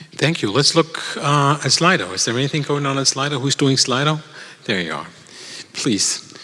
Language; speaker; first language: English; non-native, fluent; German